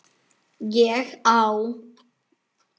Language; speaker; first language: Icelandic; native; Icelandic